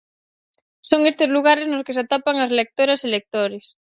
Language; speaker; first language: Galician; native; Galician